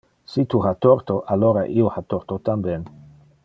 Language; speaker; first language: Interlingua; non-native, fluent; Dutch